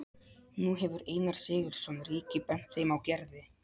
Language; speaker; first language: Icelandic; non-native, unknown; Polish